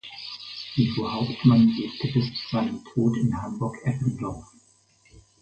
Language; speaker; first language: German; native; German